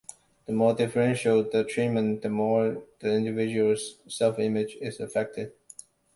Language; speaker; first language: English; non-native, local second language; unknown